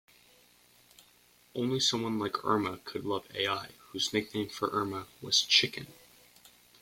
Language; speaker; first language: English; native; English